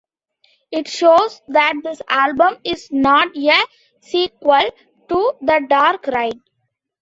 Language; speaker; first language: English; non-native, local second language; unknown